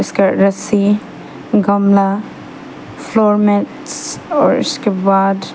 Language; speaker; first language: Hindi; non-native, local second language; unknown